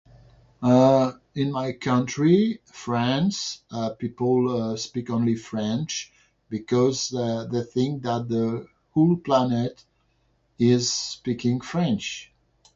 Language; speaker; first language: English; non-native, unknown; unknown